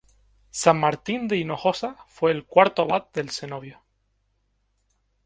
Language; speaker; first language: Spanish; native; Spanish